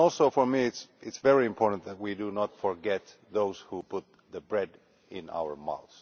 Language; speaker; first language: English; non-native, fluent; Finnish